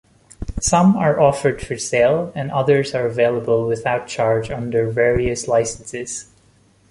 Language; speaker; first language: English; non-native, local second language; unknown